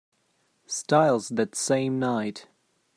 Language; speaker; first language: English; non-native, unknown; German